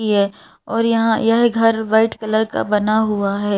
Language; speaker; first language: Hindi; native; Hindi